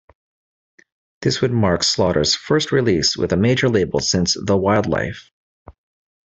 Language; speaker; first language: English; native; English